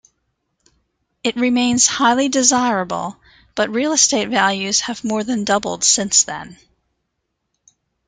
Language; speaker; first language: English; native; English